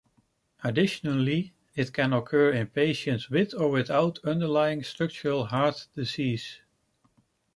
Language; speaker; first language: English; non-native, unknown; Dutch